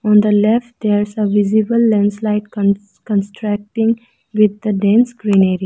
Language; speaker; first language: English; non-native, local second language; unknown